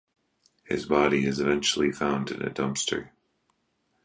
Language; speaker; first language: English; native; English